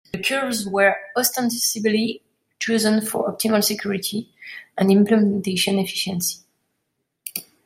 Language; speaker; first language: English; non-native, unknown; French